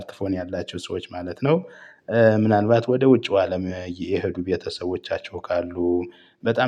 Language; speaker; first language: Amharic; native; Amharic